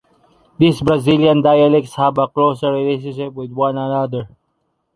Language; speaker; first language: English; non-native, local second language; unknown